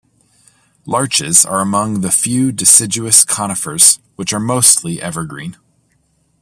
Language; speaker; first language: English; native; English